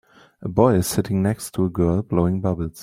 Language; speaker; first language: English; non-native, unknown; German